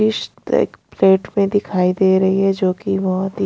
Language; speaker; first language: Hindi; non-native, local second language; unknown